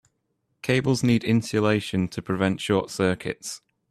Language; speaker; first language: English; native; English